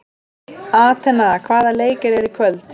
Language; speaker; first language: Icelandic; native; Icelandic